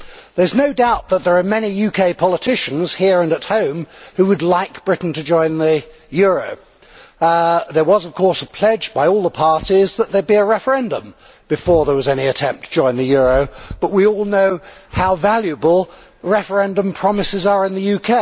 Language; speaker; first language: English; native; English